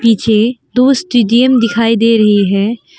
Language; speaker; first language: Hindi; non-native, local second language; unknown